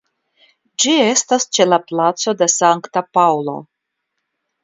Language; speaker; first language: Esperanto; non-native, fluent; Russian